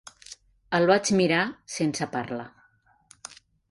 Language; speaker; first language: Catalan; native; Catalan